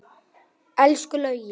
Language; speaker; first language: Icelandic; native; Icelandic